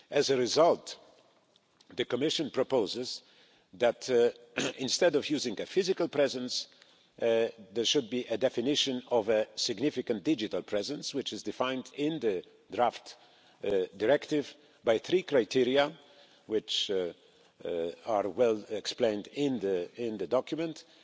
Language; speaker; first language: English; non-native, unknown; Polish